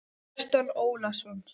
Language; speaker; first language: Icelandic; non-native, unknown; English